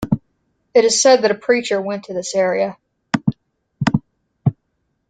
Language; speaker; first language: English; native; English